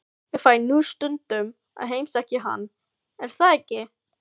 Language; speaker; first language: Icelandic; non-native, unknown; Filipino